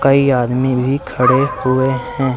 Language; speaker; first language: Hindi; native; Hindi